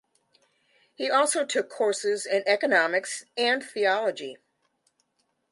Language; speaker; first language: English; native; English